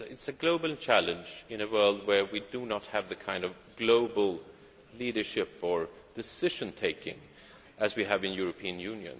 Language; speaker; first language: English; non-native, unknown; Swedish